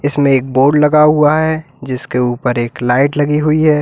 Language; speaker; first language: Hindi; native; Hindi